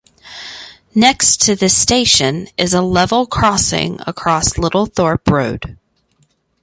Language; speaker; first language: English; native; English